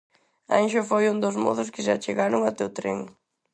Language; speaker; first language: Galician; non-native, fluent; Spanish